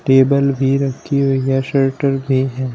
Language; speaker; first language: Hindi; native; Hindi